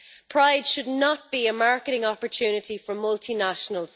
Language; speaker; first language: English; native; English